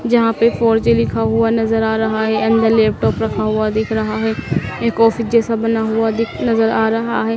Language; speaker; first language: Hindi; native; Hindi